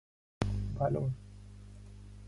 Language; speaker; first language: English; non-native, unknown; Spanish